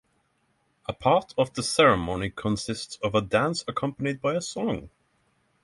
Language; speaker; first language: English; non-native, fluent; Norwegian